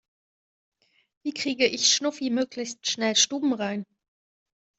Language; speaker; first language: German; native; German